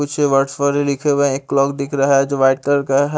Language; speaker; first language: Hindi; native; Hindi